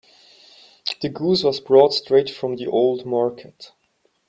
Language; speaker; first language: English; non-native, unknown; German